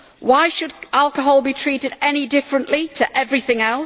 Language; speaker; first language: English; native; English